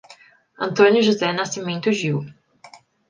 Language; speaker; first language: Portuguese; native; Portuguese